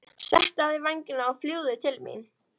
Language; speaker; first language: Icelandic; native; Icelandic